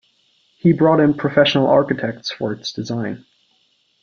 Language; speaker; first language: English; native; English